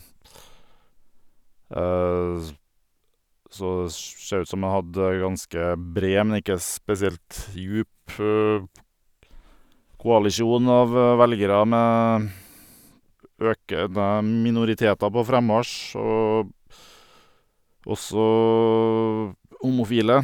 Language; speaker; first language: Norwegian; native; Norwegian